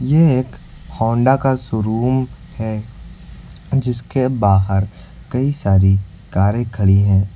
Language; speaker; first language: Hindi; native; Hindi